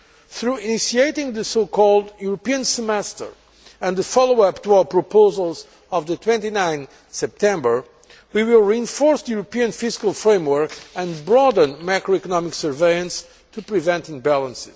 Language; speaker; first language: English; non-native, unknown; Portuguese